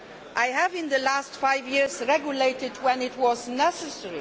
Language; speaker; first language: English; non-native, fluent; Luxembourgish